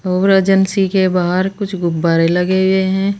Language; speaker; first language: Hindi; native; Hindi